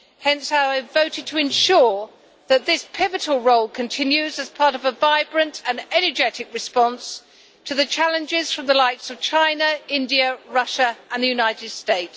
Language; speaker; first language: English; native; English